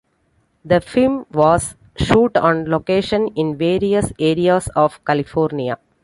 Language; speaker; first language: English; non-native, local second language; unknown